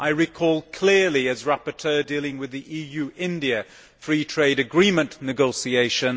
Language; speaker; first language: English; native; English